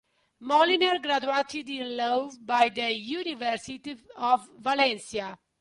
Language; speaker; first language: English; non-native, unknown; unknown